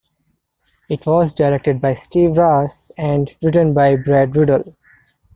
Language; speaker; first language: English; non-native, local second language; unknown